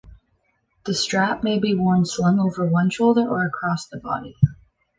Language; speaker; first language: English; native; English